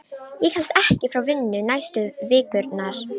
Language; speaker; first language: Icelandic; non-native, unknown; Romanian